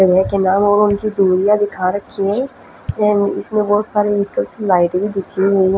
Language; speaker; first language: Hindi; non-native, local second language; Punjabi